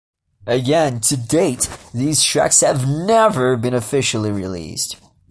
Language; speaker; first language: English; non-native, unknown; Portuguese